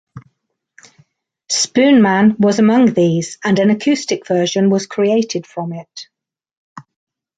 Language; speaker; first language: English; native; English